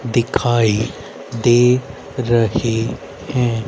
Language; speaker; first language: Hindi; native; Hindi